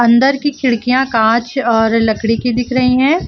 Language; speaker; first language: Hindi; native; Hindi